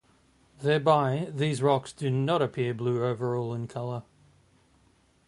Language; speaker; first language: English; native; English